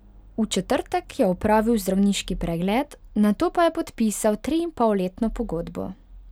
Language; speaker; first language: Slovenian; non-native, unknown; Hungarian